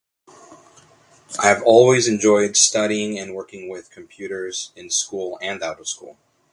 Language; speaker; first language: English; native; English